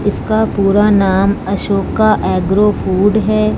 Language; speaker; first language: Hindi; non-native, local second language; Punjabi